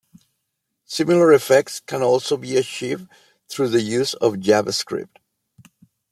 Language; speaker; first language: English; native; English